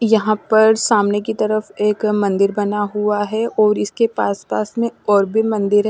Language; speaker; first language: Hindi; native; Hindi